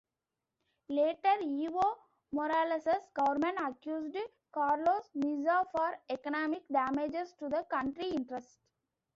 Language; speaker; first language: English; non-native, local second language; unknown